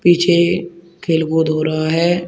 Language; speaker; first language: Hindi; native; Hindi